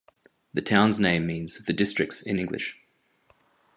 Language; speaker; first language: English; native; English